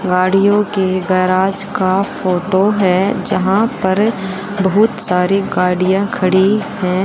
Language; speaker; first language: Hindi; native; Hindi